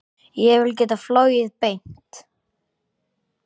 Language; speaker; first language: Icelandic; native; Icelandic